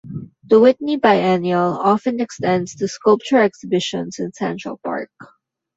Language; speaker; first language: English; non-native, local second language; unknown